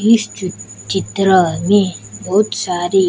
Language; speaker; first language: Hindi; non-native, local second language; Gujarati